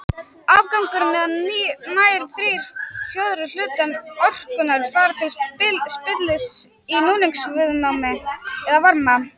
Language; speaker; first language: Icelandic; native; Icelandic